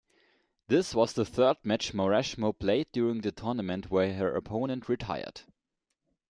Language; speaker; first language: English; non-native, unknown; German